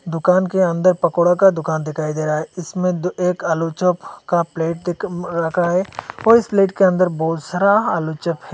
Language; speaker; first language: Hindi; non-native, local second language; Bangla